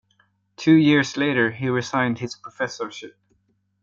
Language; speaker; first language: English; non-native, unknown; Swedish